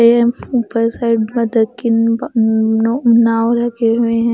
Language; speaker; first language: Hindi; non-native, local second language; Punjabi